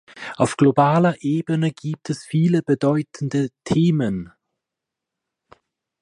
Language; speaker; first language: German; native; German